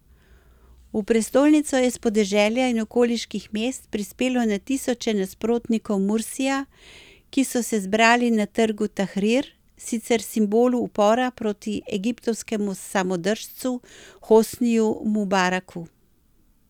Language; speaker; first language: Slovenian; native; Slovenian